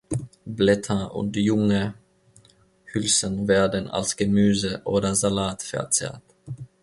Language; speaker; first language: German; non-native, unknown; Finnish